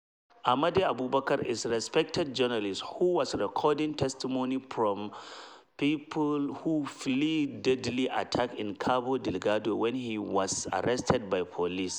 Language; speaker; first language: English; non-native, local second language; Hausa